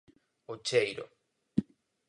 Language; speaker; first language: Galician; native; Galician